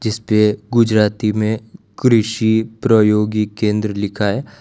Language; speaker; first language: Hindi; non-native, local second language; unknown